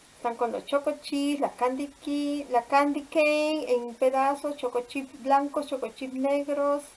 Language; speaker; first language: Spanish; native; Spanish